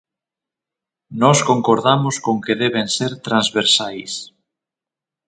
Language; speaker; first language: Galician; native; Galician